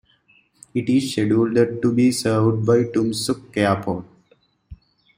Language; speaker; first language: English; native; English